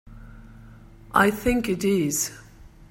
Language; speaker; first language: English; native; English